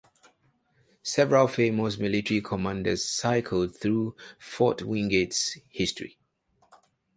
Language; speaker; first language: English; non-native, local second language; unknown